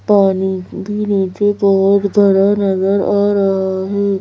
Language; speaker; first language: Hindi; native; Hindi